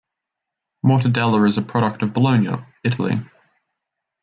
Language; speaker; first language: English; native; English